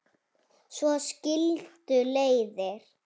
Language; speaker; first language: Icelandic; native; Icelandic